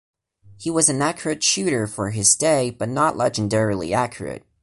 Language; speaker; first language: English; non-native, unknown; Portuguese